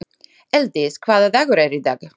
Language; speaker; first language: Icelandic; non-native, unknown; Slovak